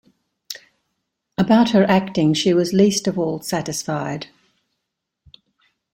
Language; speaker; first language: English; native; English